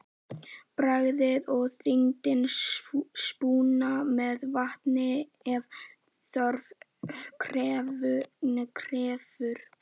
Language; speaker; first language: Icelandic; native; Icelandic